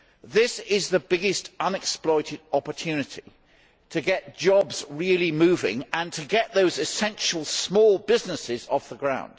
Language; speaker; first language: English; native; English